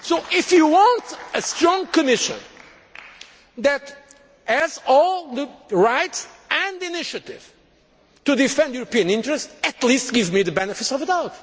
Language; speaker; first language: English; non-native, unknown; Portuguese